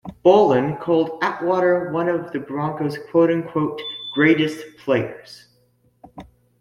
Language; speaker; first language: English; native; English